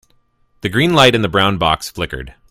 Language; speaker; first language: English; native; English